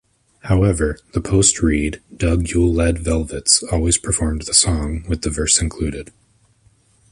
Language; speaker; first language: English; native; English